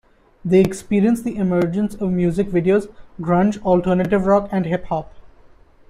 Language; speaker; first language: English; non-native, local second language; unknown